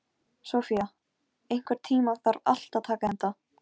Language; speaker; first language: Icelandic; non-native, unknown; Polish